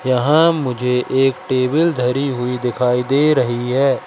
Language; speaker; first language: Hindi; native; Hindi